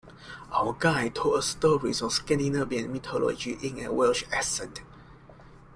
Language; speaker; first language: English; non-native, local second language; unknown